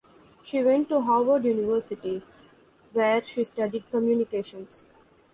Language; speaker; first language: English; non-native, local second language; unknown